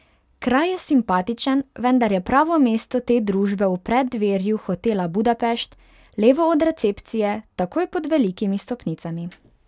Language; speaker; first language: Slovenian; non-native, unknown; Hungarian